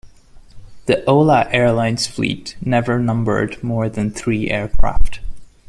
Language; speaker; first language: English; non-native, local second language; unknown